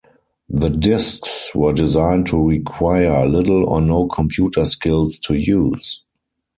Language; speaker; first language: English; non-native, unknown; German